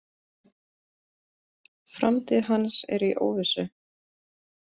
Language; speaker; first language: Icelandic; native; Icelandic